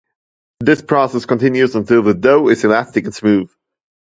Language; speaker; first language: English; non-native, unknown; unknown